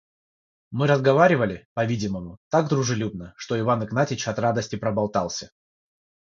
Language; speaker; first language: Russian; non-native, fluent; Georgian